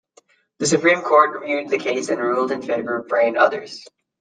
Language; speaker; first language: English; native; English